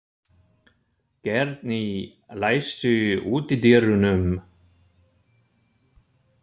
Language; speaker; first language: Icelandic; non-native, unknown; German